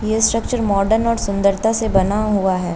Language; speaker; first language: Hindi; native; Hindi